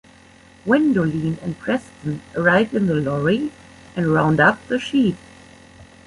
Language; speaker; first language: English; non-native, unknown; German